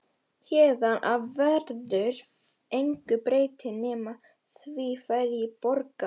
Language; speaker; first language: Icelandic; non-native, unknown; Polish